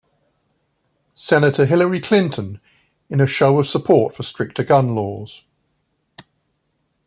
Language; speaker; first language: English; native; English